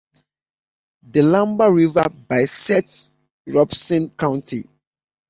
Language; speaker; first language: English; native; English